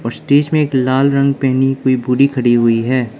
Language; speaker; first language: Hindi; non-native, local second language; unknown